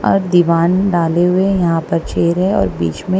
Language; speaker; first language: Hindi; non-native, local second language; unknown